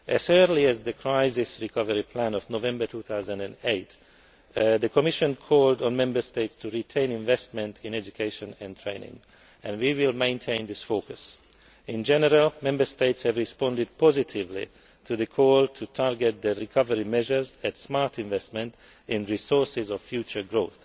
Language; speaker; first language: English; non-native, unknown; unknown